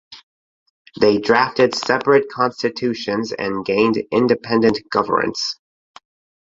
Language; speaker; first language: English; native; English